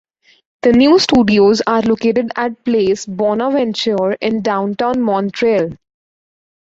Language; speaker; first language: English; native; English